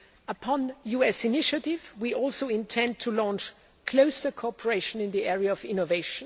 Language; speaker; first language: English; non-native, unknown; German